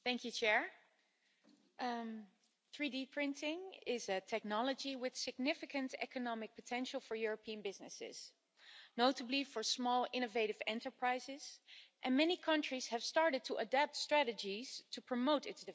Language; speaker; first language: English; non-native, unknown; Dutch